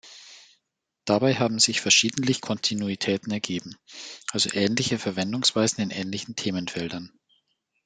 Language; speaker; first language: German; native; German